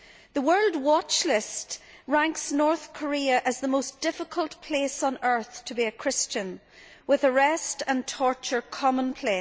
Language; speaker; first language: English; native; English